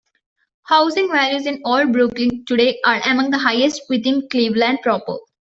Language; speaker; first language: English; non-native, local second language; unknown